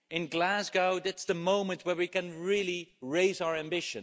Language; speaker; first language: English; non-native, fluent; Dutch